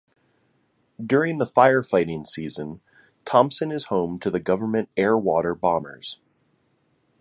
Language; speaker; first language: English; native; English